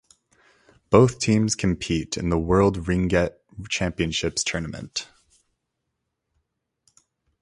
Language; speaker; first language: English; native; English